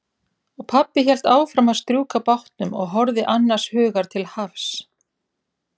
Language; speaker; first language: Icelandic; native; Icelandic